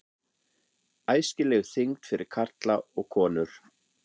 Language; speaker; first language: Icelandic; non-native, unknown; German